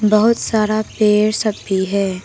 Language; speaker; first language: Hindi; non-native, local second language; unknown